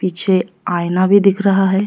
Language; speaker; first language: Hindi; non-native, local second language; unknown